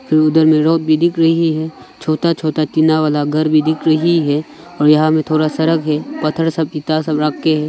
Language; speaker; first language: Hindi; non-native, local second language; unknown